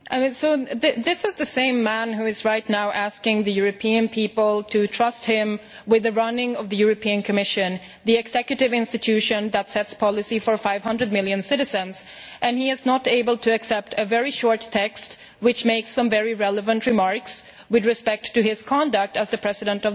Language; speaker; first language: English; non-native, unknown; Swedish